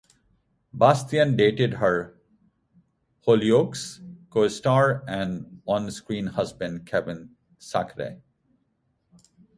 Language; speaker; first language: English; non-native, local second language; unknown